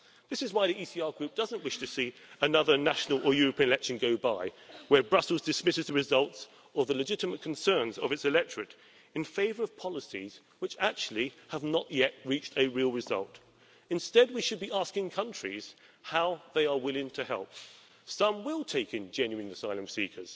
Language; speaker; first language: English; native; English